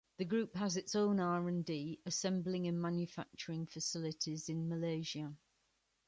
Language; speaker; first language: English; native; English